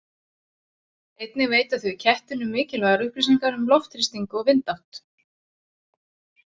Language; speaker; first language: Icelandic; native; Icelandic